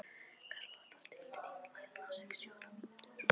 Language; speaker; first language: Icelandic; non-native, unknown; Polish